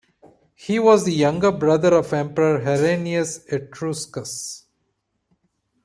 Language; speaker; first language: English; non-native, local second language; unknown